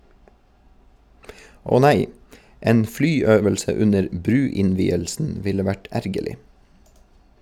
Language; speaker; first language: Norwegian; native; Norwegian